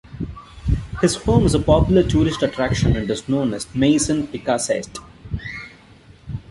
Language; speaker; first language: English; non-native, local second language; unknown